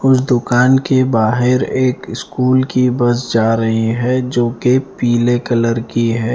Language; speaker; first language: Hindi; non-native, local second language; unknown